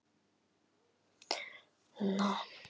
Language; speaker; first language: Icelandic; non-native, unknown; Polish